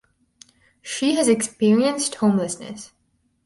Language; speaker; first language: English; native; English